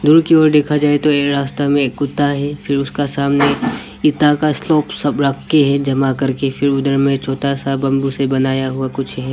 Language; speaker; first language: Hindi; non-native, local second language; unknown